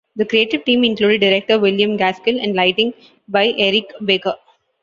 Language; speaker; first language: English; non-native, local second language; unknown